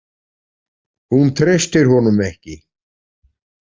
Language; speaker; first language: Icelandic; native; Icelandic